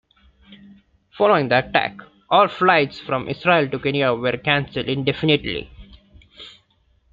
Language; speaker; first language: English; non-native, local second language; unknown